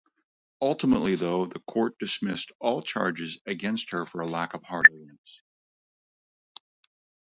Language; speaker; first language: English; native; English